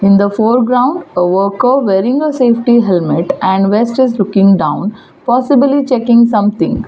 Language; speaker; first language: English; non-native, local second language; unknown